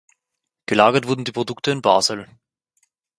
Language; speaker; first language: German; native; German